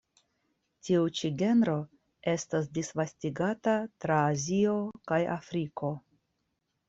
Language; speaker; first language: Esperanto; non-native, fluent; Russian